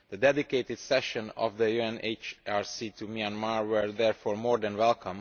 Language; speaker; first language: English; non-native, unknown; Romanian